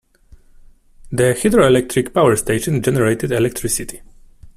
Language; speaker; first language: English; non-native, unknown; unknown